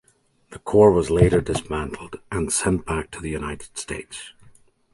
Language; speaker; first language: English; native; English